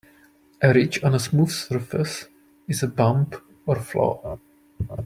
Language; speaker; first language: English; non-native, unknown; Czech